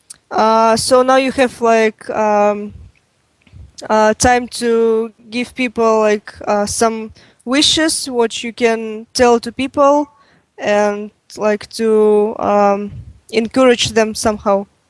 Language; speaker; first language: English; non-native, fluent; Russian